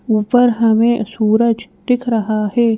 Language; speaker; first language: Hindi; native; Hindi